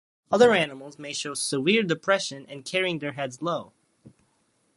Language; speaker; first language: English; native; English